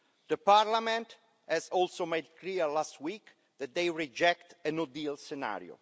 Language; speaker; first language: English; non-native, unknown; Italian